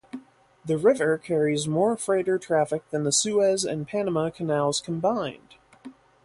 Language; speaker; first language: English; native; English